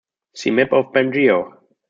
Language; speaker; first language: English; non-native, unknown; German